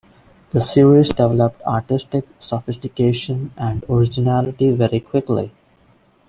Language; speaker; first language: English; non-native, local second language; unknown